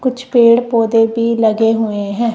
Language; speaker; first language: Hindi; non-native, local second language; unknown